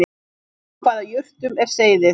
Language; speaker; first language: Icelandic; native; Icelandic